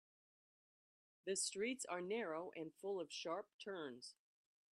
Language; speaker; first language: English; native; English